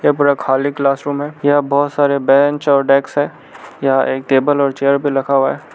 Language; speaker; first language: Hindi; non-native, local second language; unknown